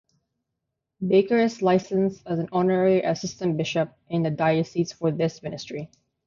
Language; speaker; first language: English; non-native, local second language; Filipino